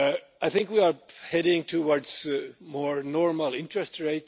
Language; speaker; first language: English; non-native, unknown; Finnish